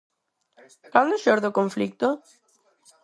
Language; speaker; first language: Galician; non-native, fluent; Spanish